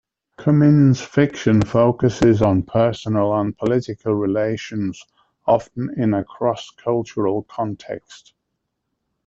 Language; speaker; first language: English; native; English